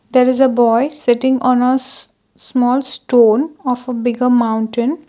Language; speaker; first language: English; non-native, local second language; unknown